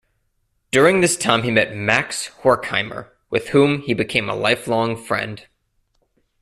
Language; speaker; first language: English; native; English